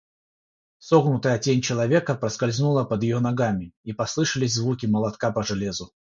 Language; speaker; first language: Russian; non-native, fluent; Georgian